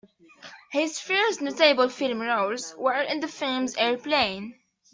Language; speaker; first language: English; native; English